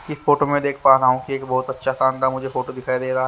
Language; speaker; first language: Hindi; native; Hindi